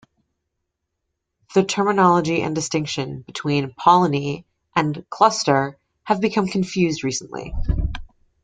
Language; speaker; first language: English; native; English